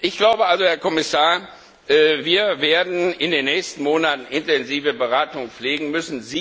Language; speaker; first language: German; non-native, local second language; Luxembourgish